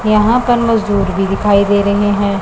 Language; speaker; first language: Hindi; non-native, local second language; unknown